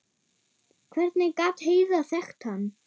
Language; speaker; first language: Icelandic; non-native, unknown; German